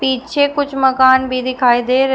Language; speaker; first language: Hindi; native; Hindi